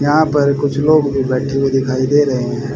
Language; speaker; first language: Hindi; native; Hindi